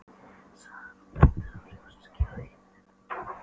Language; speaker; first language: Icelandic; non-native, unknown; Polish